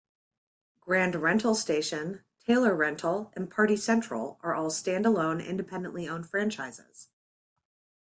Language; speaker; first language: English; native; English